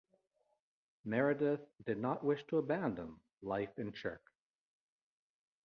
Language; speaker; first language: English; native; English